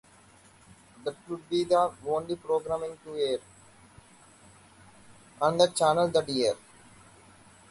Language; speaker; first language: English; non-native, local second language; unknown